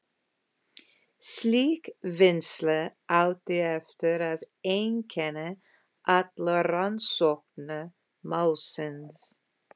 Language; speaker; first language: Icelandic; non-native, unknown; English